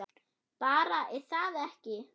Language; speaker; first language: Icelandic; non-native, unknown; German